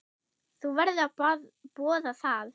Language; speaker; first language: Icelandic; non-native, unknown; German